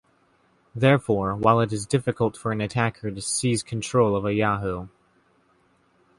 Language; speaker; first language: English; native; English